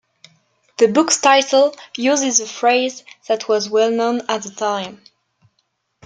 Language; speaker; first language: English; non-native, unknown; French